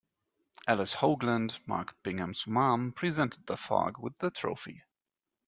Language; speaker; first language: English; non-native, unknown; German